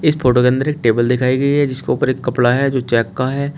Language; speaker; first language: Hindi; native; Hindi